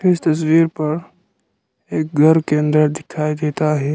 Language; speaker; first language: Hindi; non-native, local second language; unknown